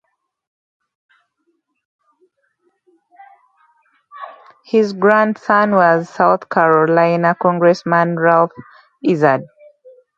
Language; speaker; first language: English; native; English